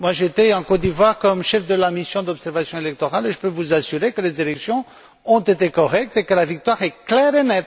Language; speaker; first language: French; non-native, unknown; Romanian